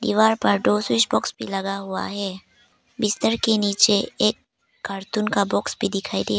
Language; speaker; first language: Hindi; non-native, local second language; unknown